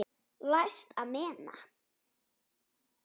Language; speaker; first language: Icelandic; native; Icelandic